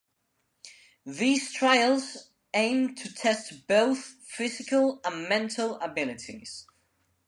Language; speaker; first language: English; non-native, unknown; Spanish